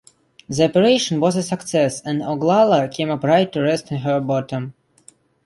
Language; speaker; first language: English; non-native, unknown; Russian